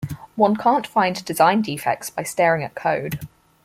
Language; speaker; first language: English; native; English